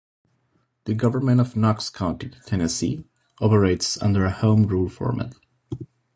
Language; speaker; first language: English; non-native, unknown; Spanish